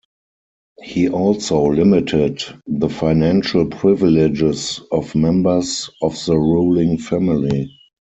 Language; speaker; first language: English; non-native, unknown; German